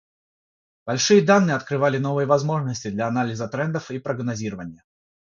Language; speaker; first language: Russian; non-native, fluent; Georgian